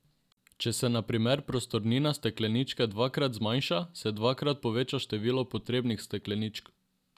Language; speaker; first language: Slovenian; non-native, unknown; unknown